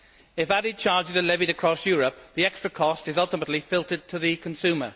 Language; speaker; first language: English; native; English